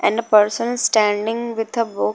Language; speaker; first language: English; non-native, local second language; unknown